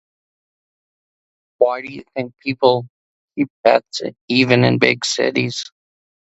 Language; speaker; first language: English; native; English